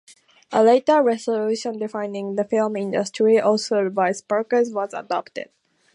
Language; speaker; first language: English; native; English